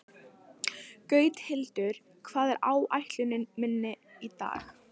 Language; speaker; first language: Icelandic; non-native, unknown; Italian